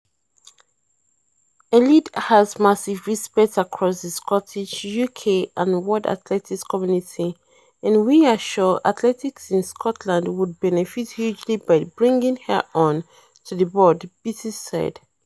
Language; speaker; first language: English; non-native, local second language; Yoruba